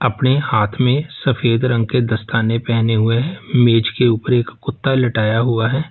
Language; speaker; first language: Hindi; native; Hindi